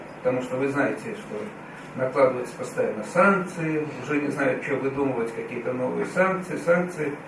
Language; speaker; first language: Russian; native; Russian